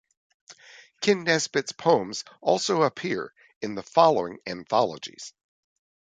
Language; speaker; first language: English; native; English